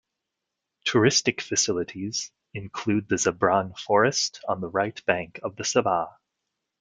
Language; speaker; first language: English; native; English